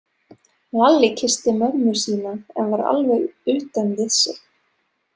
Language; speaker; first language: Icelandic; non-native, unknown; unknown